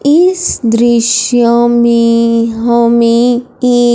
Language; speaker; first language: Hindi; non-native, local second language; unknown